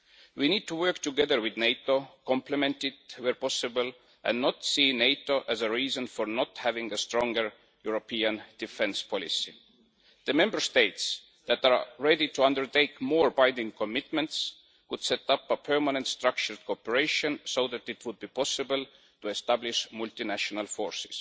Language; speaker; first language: English; non-native, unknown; Estonian